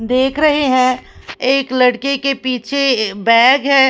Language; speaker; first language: Hindi; non-native, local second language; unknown